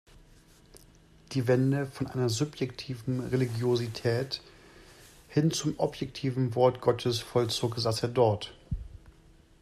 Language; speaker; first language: German; non-native, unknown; English